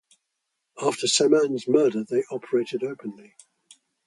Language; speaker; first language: English; native; English